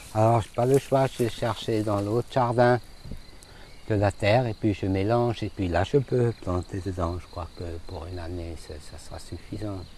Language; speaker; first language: French; non-native, fluent; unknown